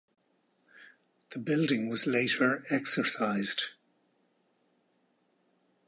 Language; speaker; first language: English; native; English